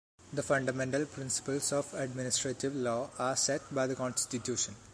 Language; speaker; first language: English; non-native, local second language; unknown